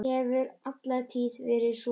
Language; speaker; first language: Icelandic; native; Icelandic